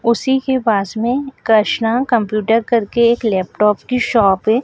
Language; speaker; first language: Hindi; native; Hindi